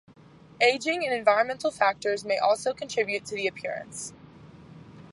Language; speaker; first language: English; native; English